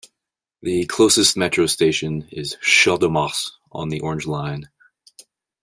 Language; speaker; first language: English; native; English